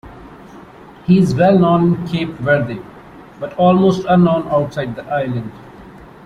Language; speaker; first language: English; non-native, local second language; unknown